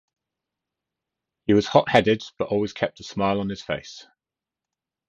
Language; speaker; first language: English; native; English